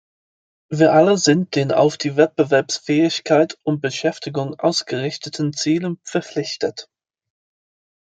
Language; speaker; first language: German; non-native, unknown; English